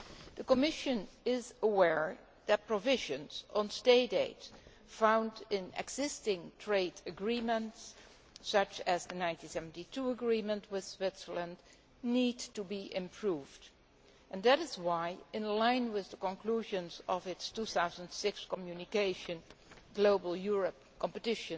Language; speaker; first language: English; non-native, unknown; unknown